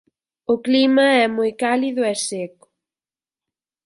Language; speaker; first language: Galician; native; Galician